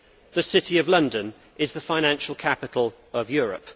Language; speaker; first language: English; native; English